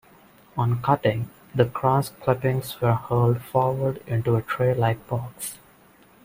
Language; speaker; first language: English; non-native, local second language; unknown